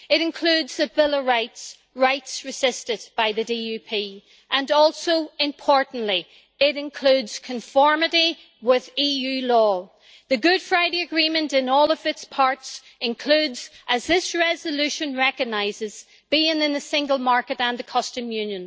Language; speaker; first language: English; native; English